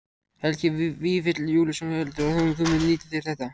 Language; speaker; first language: Icelandic; native; Icelandic